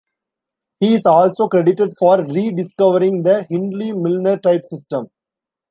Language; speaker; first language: English; non-native, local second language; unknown